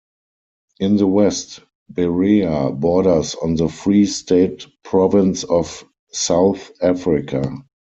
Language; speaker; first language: English; non-native, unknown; German